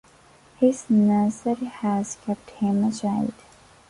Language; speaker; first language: English; non-native, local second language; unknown